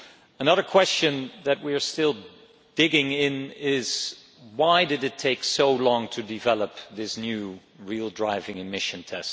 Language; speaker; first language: English; non-native, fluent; Dutch